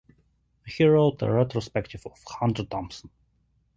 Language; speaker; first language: English; non-native, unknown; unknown